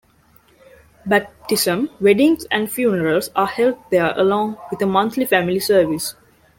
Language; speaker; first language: English; non-native, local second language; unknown